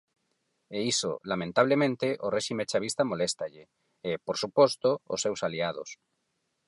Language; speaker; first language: Galician; non-native, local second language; Spanish